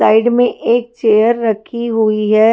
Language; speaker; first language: Hindi; non-native, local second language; Punjabi